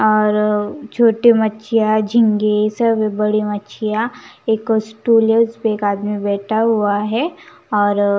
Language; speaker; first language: Hindi; non-native, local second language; Punjabi